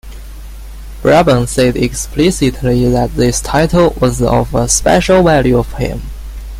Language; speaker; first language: English; non-native, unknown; Chinese